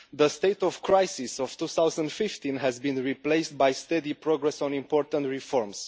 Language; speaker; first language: English; non-native, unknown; Romanian